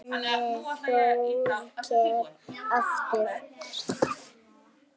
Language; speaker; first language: Icelandic; native; Icelandic